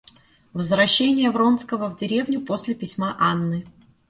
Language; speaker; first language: Russian; native; Russian